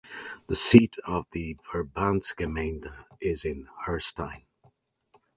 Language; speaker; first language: English; native; English